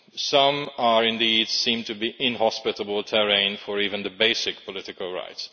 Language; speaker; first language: English; non-native, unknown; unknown